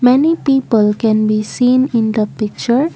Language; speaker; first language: English; non-native, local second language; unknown